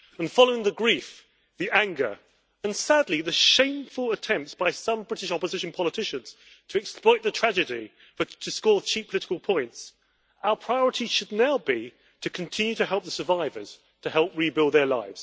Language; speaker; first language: English; native; English